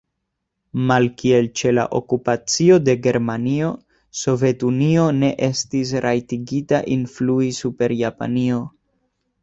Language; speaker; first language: Esperanto; non-native, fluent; Spanish